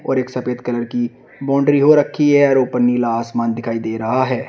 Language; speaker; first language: Hindi; native; Hindi